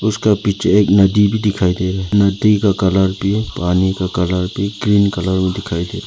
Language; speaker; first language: Hindi; non-native, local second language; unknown